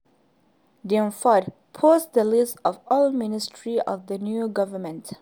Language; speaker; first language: English; non-native, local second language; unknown